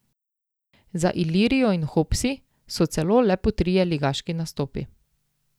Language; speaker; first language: Slovenian; native; Slovenian